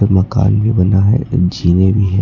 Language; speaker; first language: Hindi; native; Hindi